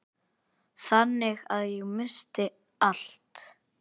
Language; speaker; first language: Icelandic; native; Icelandic